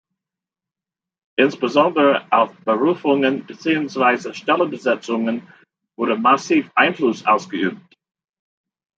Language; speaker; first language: German; non-native, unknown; English